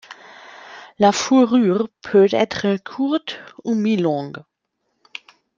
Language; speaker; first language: French; non-native, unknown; German